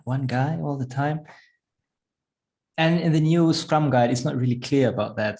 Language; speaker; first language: English; non-native, fluent; German